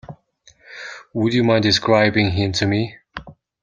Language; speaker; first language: English; non-native, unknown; Mongolian